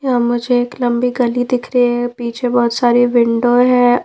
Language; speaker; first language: Hindi; non-native, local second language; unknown